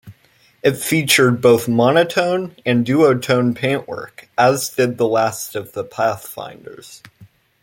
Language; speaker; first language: English; native; English